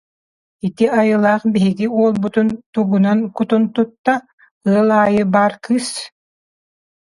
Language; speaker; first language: Yakut; non-native, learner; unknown